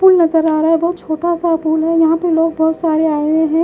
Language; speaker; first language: Hindi; native; Hindi